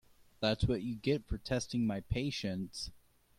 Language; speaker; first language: English; native; English